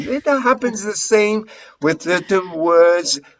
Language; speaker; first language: English; non-native, fluent; Spanish